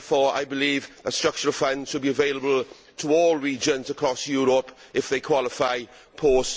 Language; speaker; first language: English; native; English